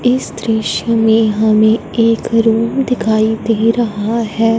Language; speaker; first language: Hindi; non-native, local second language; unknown